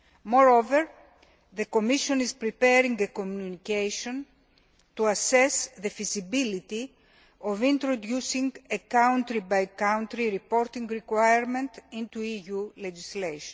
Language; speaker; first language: English; non-native, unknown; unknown